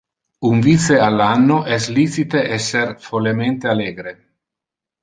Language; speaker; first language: Interlingua; non-native, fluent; Italian